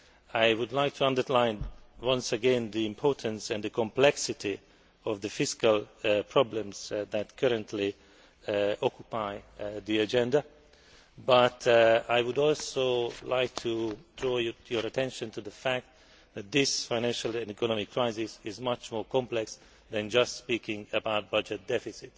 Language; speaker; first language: English; non-native, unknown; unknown